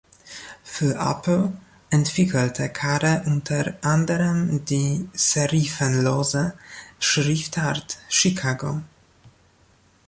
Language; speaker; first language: German; non-native, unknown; Polish